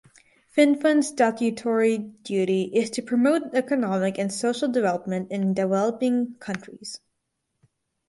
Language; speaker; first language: English; native; English